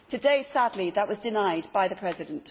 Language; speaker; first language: English; native; English